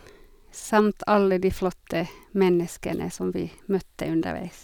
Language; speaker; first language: Norwegian; non-native, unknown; Finnish